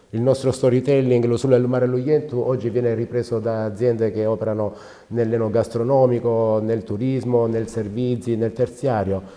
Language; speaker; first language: Italian; native; Italian